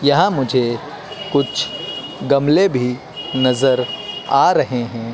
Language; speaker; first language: Hindi; native; Hindi